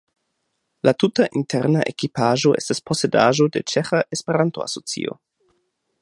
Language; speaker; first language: Esperanto; non-native, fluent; German